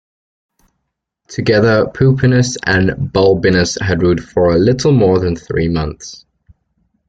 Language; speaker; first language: English; native; English